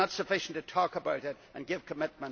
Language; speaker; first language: English; native; English